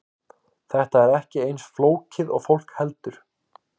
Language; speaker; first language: Icelandic; native; Icelandic